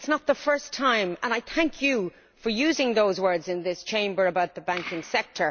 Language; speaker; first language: English; native; English